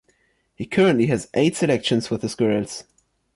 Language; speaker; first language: English; non-native, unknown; German